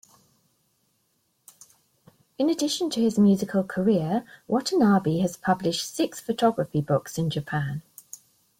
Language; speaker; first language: English; native; English